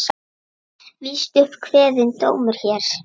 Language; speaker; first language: Icelandic; native; Icelandic